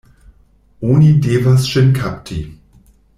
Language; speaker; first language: Esperanto; non-native, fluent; German